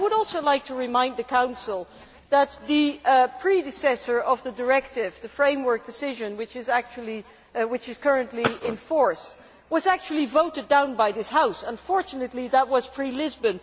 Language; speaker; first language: English; non-native, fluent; Dutch